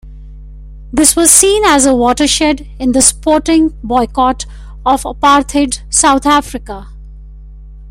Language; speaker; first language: English; non-native, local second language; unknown